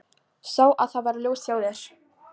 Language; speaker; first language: Icelandic; non-native, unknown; Polish